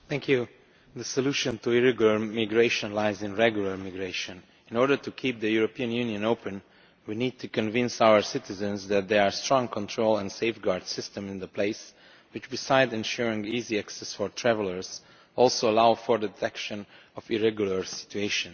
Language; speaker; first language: English; non-native, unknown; Romanian